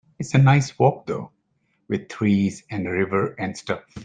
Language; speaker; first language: English; non-native, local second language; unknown